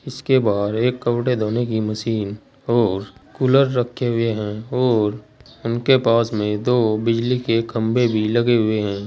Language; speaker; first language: Hindi; native; Hindi